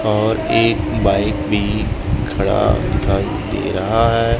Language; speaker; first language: Hindi; non-native, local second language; Punjabi